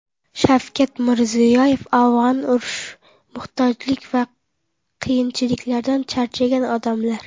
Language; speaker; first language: Uzbek; non-native, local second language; Kara-Kalpak